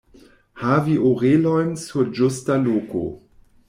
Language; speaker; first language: Esperanto; non-native, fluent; German